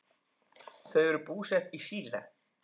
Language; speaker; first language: Icelandic; native; Icelandic